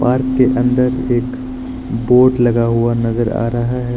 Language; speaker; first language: Hindi; native; Hindi